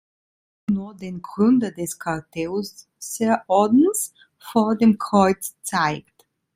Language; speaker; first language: German; non-native, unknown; Italian